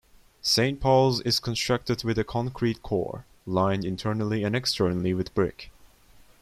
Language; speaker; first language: English; non-native, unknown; Turkish